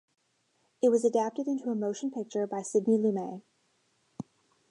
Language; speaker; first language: English; native; English